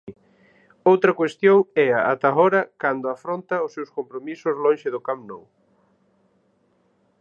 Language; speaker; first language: Galician; native; Galician